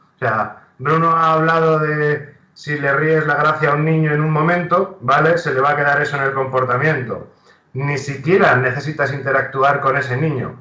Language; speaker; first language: Spanish; native; Spanish